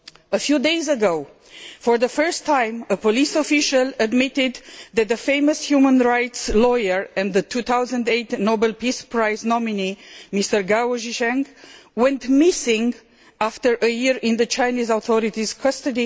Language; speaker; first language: English; non-native, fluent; Romanian